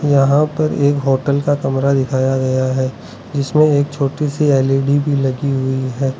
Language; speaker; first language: Hindi; non-native, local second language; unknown